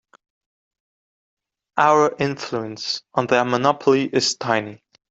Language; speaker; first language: English; non-native, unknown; Dutch